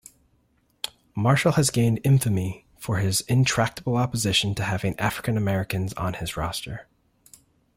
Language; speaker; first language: English; native; English